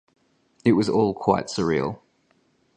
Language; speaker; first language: English; native; English